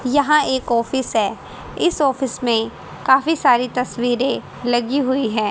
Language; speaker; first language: Hindi; native; Hindi